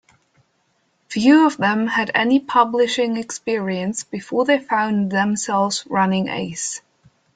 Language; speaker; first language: English; non-native, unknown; German